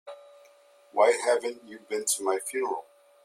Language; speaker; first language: English; native; English